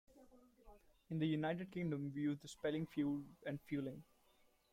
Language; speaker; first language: English; non-native, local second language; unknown